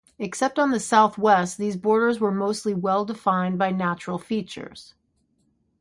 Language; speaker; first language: English; native; English